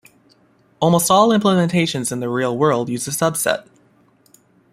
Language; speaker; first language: English; native; English